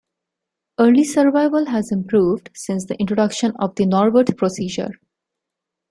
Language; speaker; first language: English; non-native, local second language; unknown